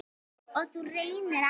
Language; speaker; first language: Icelandic; native; Icelandic